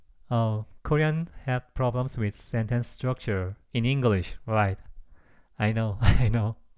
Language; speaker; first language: English; non-native, fluent; Korean